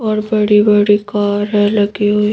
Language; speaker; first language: Hindi; native; Hindi